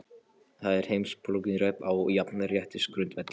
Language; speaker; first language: Icelandic; non-native, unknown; Polish